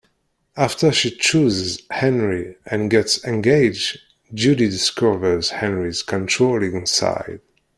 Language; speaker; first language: English; non-native, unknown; Kabyle